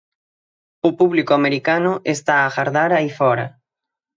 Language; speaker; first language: Galician; native; Galician